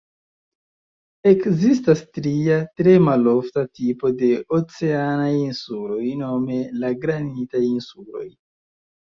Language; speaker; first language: Esperanto; non-native, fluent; Chinese